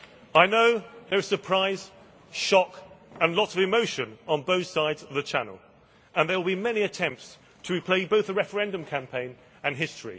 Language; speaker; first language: English; native; English